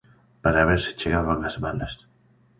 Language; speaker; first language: Galician; native; Galician